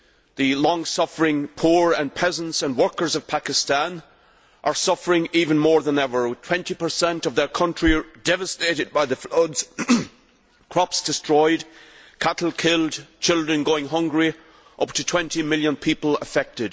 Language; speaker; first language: English; native; English